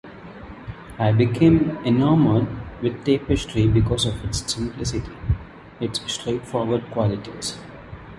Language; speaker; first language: English; non-native, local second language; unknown